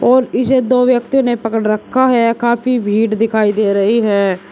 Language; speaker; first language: Hindi; native; Hindi